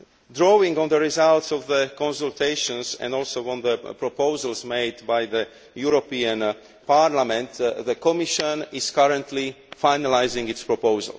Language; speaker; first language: English; non-native, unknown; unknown